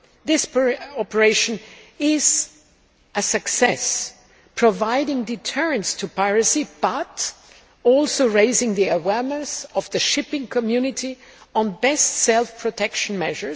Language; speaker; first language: English; non-native, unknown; German